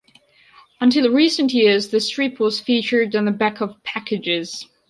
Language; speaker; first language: English; non-native, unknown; Georgian